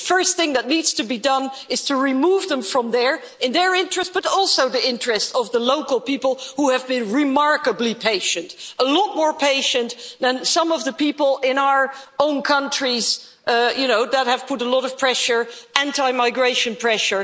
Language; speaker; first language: English; non-native, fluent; Dutch